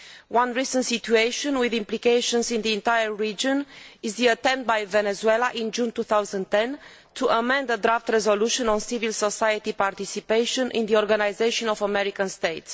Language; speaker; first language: English; non-native, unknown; Romanian